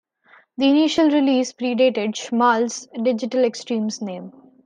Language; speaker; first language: English; non-native, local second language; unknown